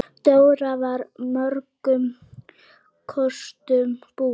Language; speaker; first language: Icelandic; native; Icelandic